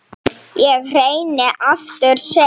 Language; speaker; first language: Icelandic; non-native, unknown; Slovenian